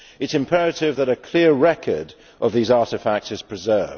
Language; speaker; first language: English; native; English